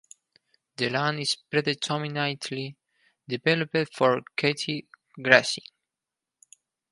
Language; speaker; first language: English; non-native, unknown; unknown